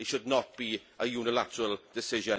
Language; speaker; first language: English; native; English